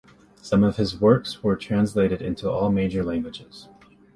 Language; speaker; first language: English; native; English